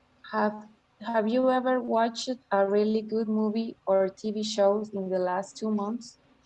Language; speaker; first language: English; non-native, learner; Spanish